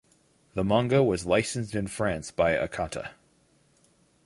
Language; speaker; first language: English; native; English